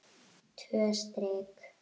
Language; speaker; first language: Icelandic; native; Icelandic